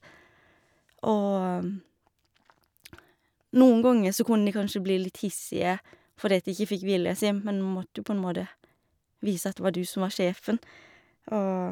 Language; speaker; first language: Norwegian; native; Norwegian